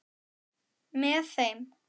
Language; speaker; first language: Icelandic; native; Icelandic